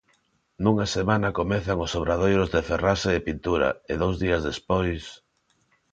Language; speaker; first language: Galician; non-native, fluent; Spanish